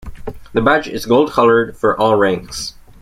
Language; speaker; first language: English; native; English